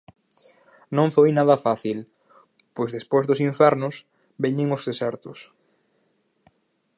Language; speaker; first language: Galician; native; Galician